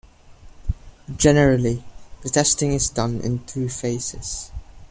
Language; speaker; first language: English; non-native, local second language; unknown